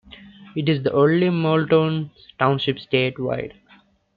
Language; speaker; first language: English; non-native, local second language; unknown